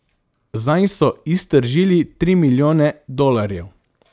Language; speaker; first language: Slovenian; non-native, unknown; Macedonian